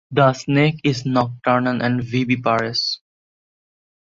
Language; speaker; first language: English; non-native, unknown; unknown